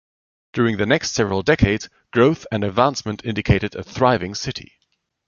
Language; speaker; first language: English; non-native, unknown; German